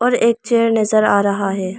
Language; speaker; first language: Hindi; non-native, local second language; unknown